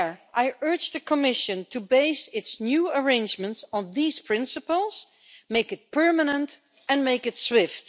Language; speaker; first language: English; non-native, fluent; Dutch